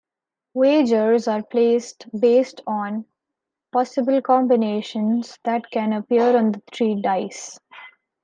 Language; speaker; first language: English; non-native, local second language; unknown